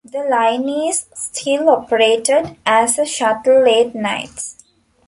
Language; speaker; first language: English; non-native, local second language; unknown